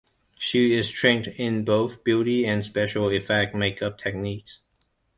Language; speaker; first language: English; non-native, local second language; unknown